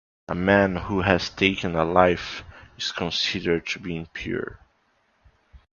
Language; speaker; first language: English; non-native, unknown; Portuguese